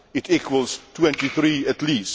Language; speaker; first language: English; non-native, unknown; Polish